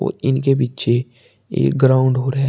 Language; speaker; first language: Hindi; native; Hindi